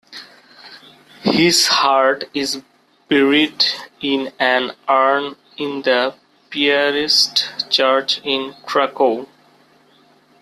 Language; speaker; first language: English; non-native, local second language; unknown